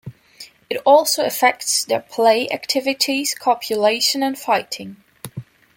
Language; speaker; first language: English; non-native, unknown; German